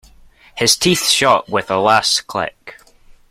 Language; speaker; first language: English; native; English